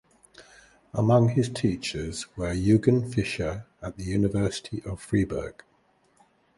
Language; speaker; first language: English; native; English